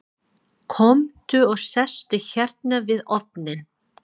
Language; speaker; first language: Icelandic; non-native, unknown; English